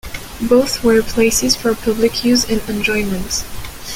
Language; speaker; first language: English; non-native, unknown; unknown